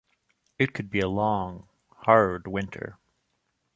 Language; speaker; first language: English; native; English